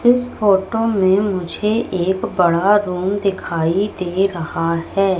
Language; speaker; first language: Hindi; native; Hindi